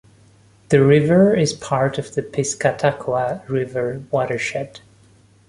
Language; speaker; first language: English; non-native, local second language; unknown